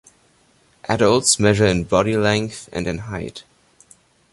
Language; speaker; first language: English; non-native, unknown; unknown